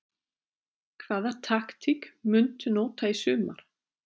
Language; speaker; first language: Icelandic; non-native, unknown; German